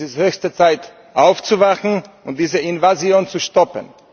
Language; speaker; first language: German; non-native, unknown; Slovak